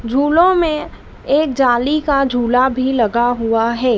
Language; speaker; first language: Hindi; native; Hindi